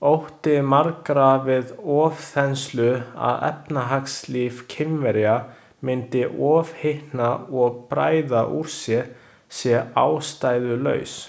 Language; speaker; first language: Icelandic; non-native, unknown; Chinese